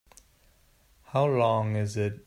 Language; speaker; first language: English; non-native, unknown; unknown